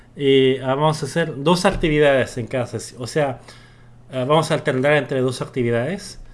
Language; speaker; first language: Spanish; early bilingual, other home language; Korean